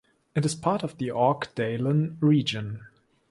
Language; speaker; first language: English; non-native, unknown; German